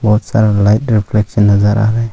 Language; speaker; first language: Hindi; non-native, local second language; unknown